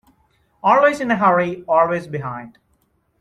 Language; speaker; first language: English; non-native, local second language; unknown